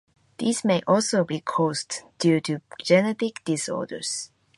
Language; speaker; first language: English; non-native, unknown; Japanese